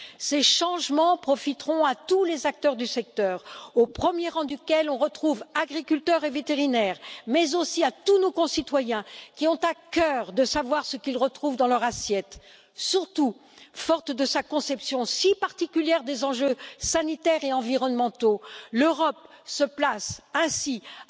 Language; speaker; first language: French; native; French